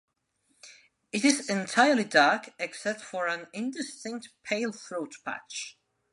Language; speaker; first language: English; non-native, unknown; Spanish